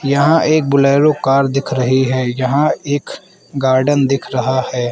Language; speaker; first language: Hindi; non-native, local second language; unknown